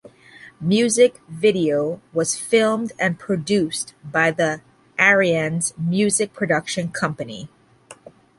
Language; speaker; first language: English; native; English